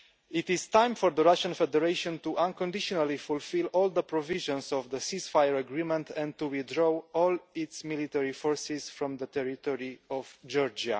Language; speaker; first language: English; non-native, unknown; Romanian